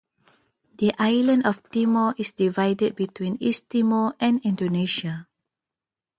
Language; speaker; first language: English; non-native, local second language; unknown